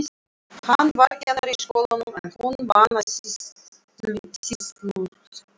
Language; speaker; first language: Icelandic; non-native, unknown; Russian